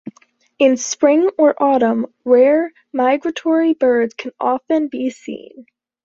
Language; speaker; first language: English; native; English